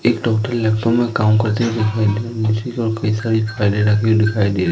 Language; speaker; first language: Hindi; native; Hindi